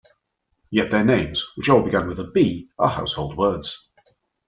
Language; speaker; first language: English; native; English